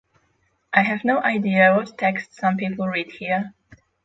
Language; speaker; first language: English; non-native, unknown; Polish